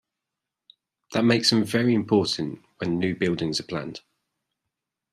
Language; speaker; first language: English; native; English